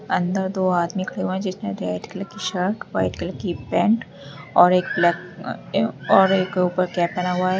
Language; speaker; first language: Hindi; native; Hindi